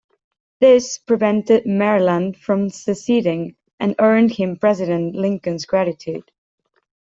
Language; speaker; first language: English; non-native, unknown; Catalan